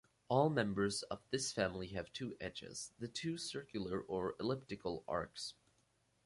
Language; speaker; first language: English; native; English